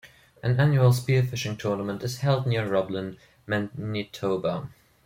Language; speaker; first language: English; non-native, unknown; German